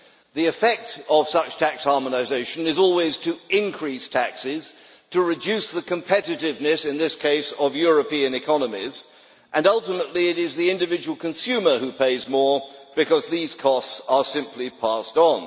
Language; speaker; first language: English; native; English